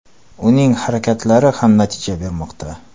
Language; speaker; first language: Uzbek; non-native, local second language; Kara-Kalpak